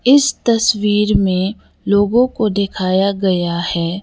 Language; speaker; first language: Hindi; non-native, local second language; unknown